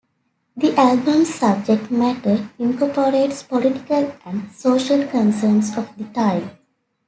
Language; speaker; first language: English; native; English